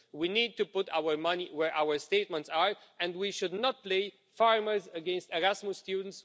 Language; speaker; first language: English; non-native, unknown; Romanian